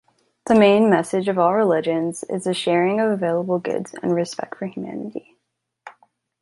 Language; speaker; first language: English; native; English